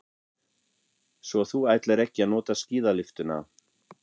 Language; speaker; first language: Icelandic; non-native, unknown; German